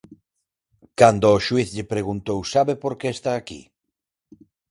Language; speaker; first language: Galician; non-native, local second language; Spanish